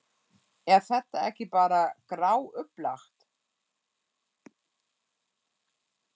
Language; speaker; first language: Icelandic; non-native, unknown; German